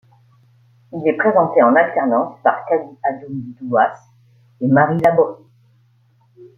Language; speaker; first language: French; native; French